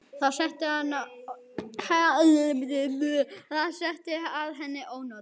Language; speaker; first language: Icelandic; native; Icelandic